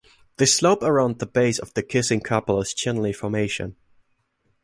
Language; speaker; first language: English; non-native, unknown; German